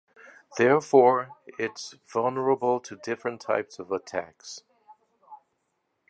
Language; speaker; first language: English; native; English